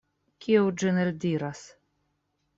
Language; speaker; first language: Esperanto; non-native, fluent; Russian